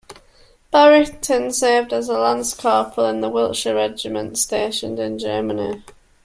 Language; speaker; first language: English; native; English